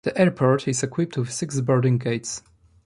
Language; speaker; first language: English; non-native, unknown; Polish